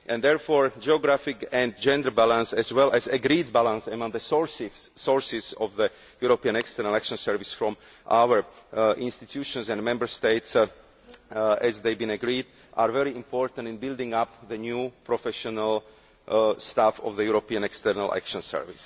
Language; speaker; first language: English; non-native, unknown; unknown